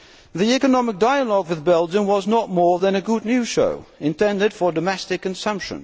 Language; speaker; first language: English; non-native, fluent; Dutch